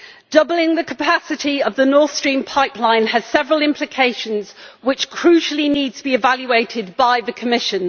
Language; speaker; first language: English; native; English